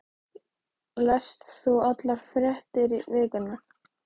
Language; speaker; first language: Icelandic; native; Icelandic